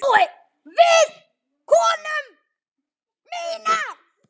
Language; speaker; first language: Icelandic; native; Icelandic